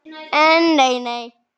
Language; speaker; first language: Icelandic; native; Icelandic